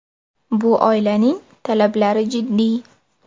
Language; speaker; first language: Uzbek; native; Uzbek